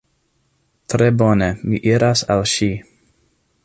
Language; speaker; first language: Esperanto; non-native, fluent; English